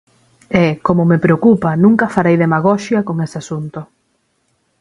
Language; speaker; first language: Galician; native; Galician